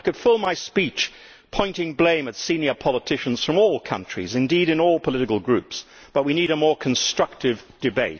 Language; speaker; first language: English; native; English